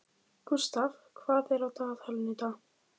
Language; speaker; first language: Icelandic; native; Icelandic